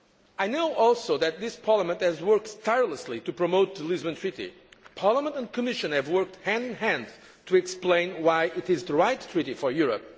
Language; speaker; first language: English; non-native, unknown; Portuguese